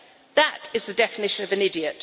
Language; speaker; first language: English; native; English